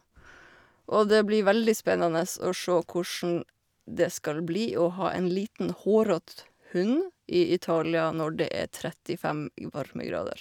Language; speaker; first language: Norwegian; native; Norwegian